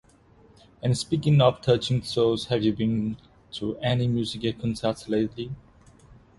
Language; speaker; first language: English; native; English